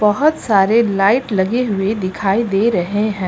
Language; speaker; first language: Hindi; native; Hindi